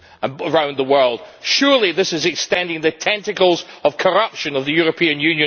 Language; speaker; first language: English; native; English